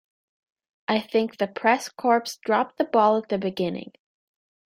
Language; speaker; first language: English; native; English